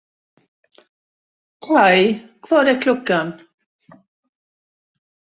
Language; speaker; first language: Icelandic; non-native, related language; Swedish